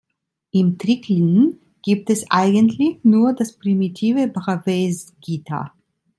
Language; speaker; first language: German; non-native, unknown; Italian